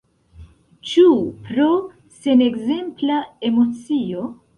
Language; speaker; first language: Esperanto; non-native, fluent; Central Kurdish